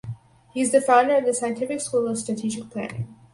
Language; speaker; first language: English; native; English